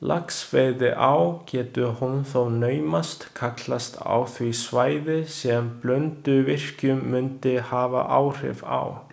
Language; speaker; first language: Icelandic; non-native, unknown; Chinese